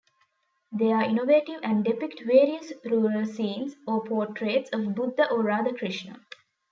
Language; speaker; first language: English; non-native, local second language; Tamil